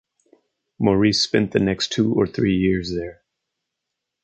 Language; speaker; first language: English; native; English